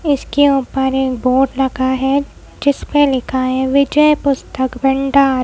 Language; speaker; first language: Hindi; native; Hindi